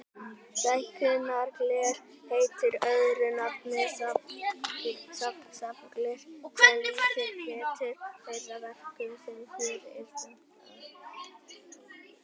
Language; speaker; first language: Icelandic; native; Icelandic